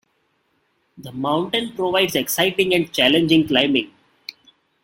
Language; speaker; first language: English; non-native, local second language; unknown